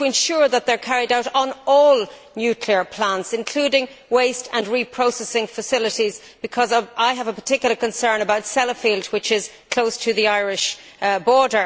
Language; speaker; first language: English; native; English